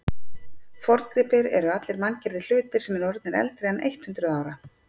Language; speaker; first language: Icelandic; native; Icelandic